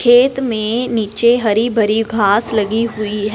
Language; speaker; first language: Hindi; non-native, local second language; Punjabi